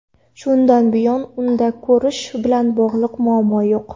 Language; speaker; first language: Uzbek; non-native, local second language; Kara-Kalpak